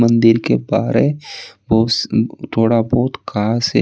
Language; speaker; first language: Hindi; native; Hindi